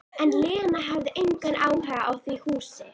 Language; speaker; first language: Icelandic; native; Icelandic